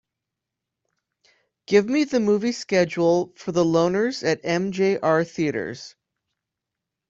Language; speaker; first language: English; native; English